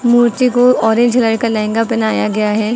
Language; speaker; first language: Hindi; native; Hindi